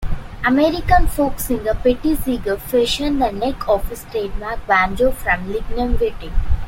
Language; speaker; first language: English; non-native, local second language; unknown